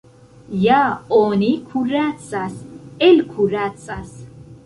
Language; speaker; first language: Esperanto; non-native, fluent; Central Kurdish